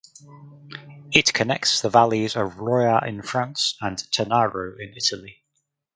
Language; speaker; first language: English; native; English